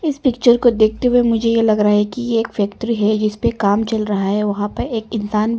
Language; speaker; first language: Hindi; early bilingual, other home language; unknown